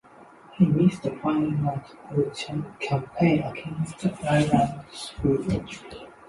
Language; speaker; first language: English; non-native, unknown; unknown